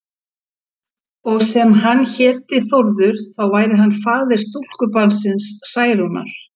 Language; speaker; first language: Icelandic; native; Icelandic